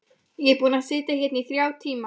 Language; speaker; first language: Icelandic; non-native, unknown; Polish